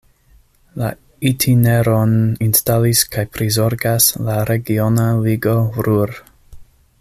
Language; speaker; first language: Esperanto; non-native, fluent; English